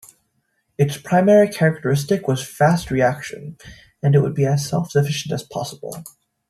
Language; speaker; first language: English; native; English